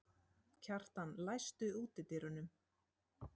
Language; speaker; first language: Icelandic; native; Icelandic